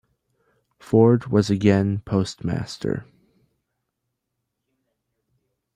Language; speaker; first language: English; native; English